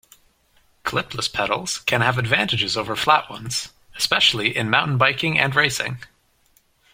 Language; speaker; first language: English; native; English